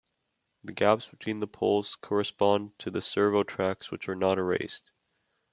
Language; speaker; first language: English; native; English